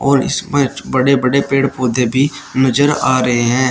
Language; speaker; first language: Hindi; native; Hindi